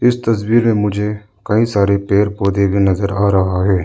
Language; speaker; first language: Hindi; non-native, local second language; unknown